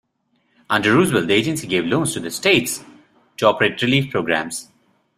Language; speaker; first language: English; non-native, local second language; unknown